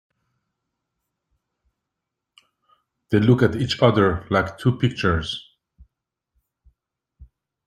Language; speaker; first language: English; native; English